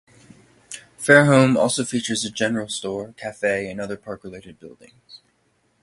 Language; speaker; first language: English; native; English